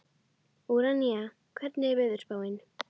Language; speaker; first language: Icelandic; native; Icelandic